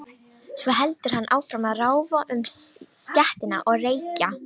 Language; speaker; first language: Icelandic; non-native, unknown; Romanian